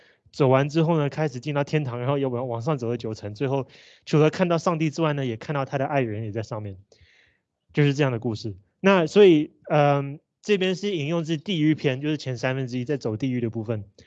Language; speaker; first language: Chinese; native; Chinese